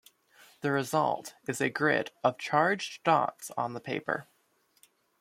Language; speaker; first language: English; native; English